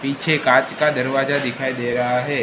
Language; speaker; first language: Hindi; non-native, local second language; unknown